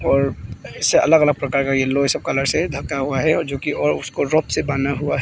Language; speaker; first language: Hindi; early bilingual, other home language; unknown